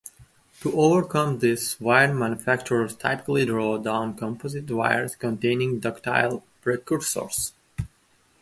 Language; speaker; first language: English; non-native, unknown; Uzbek